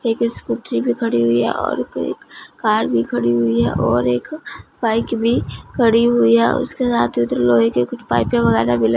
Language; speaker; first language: Hindi; non-native, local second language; Punjabi